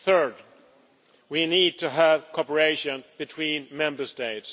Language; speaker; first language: English; non-native, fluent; Swedish